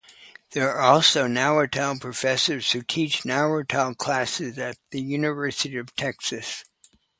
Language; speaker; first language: English; native; English